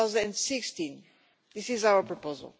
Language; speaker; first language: English; non-native, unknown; Portuguese